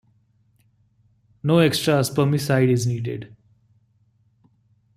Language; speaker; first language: English; non-native, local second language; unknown